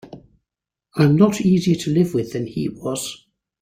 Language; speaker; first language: English; native; English